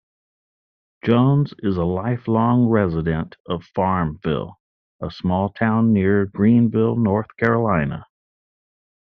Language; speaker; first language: English; native; English